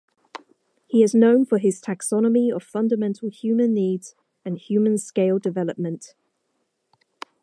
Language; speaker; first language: English; native; English